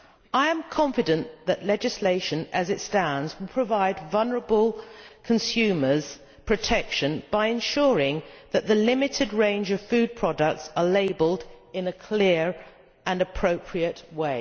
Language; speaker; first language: English; native; English